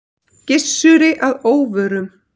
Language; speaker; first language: Icelandic; native; Icelandic